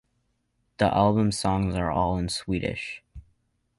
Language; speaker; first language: English; native; English